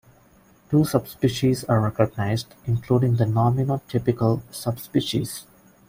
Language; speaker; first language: English; non-native, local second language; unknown